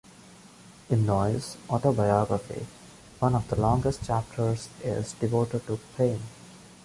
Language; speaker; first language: English; non-native, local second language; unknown